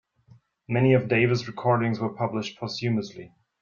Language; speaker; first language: English; non-native, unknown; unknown